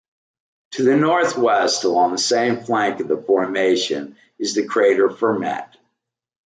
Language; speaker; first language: English; native; English